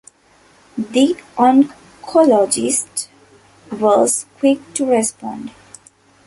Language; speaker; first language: English; non-native, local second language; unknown